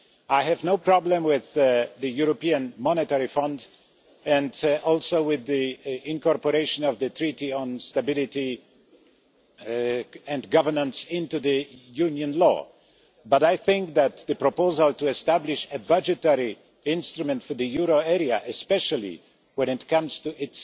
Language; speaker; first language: English; non-native, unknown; Polish